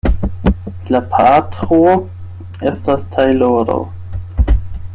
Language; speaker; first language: Esperanto; non-native, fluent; German